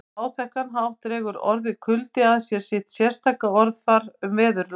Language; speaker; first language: Icelandic; native; Icelandic